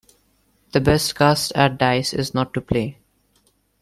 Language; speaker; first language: English; non-native, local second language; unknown